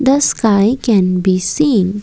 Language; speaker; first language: English; non-native, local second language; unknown